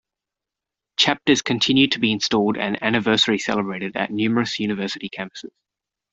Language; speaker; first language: English; native; English